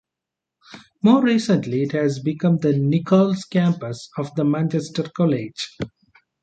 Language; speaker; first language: English; non-native, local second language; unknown